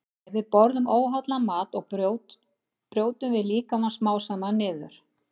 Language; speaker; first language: Icelandic; native; Icelandic